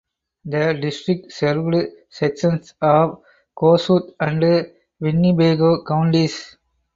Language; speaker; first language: English; non-native, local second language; Tamil